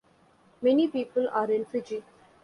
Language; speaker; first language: English; non-native, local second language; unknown